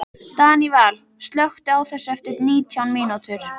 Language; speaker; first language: Icelandic; native; Icelandic